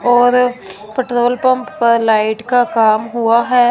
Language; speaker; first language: Hindi; non-native, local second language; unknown